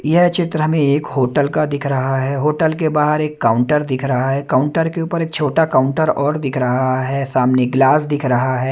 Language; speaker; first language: Hindi; non-native, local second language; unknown